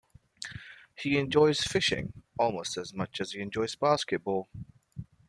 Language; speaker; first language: English; native; English